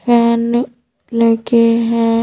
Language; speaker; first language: Hindi; native; Hindi